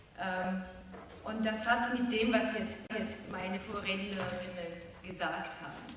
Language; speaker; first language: German; non-native, fluent; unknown